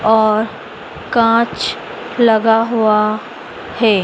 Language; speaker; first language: Hindi; native; Hindi